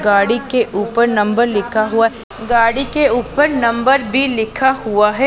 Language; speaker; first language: Hindi; non-native, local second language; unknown